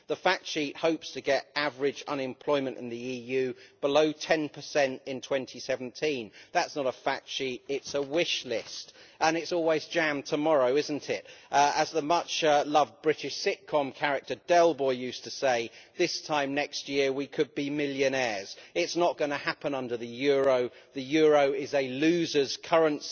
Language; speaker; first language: English; native; English